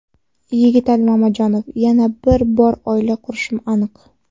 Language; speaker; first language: Uzbek; non-native, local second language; Kara-Kalpak